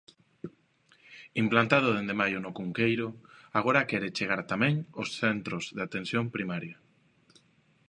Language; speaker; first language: Galician; non-native, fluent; Spanish